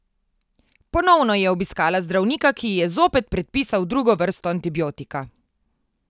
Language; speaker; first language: Slovenian; native; Slovenian